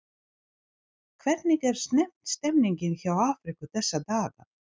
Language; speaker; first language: Icelandic; non-native, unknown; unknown